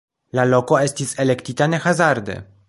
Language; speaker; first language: Esperanto; non-native, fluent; Polish